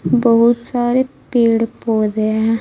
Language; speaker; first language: Hindi; native; Hindi